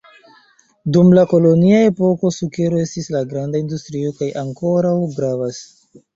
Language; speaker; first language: Esperanto; non-native, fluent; Chinese